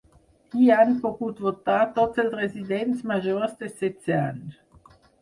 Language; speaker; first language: Catalan; non-native, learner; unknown